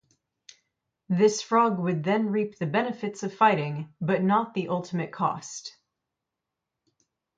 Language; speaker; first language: English; native; English